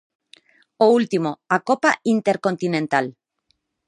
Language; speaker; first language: Galician; non-native, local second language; Spanish